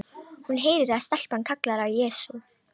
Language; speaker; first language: Icelandic; non-native, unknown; Romanian